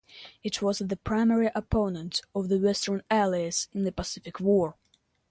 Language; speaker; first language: English; non-native, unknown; Russian